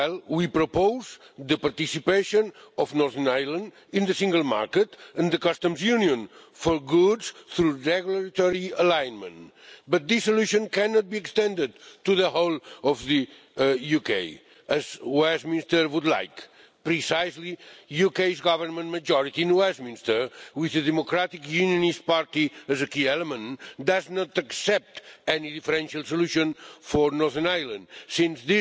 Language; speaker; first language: English; non-native, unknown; Catalan